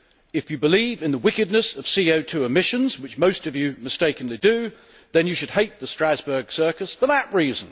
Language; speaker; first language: English; native; English